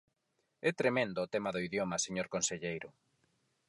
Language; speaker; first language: Galician; non-native, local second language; Spanish